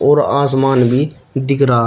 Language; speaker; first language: Hindi; native; Hindi